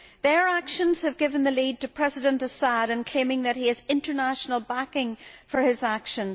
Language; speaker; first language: English; native; English